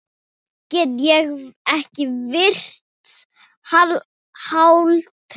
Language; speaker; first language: Icelandic; non-native, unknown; Thai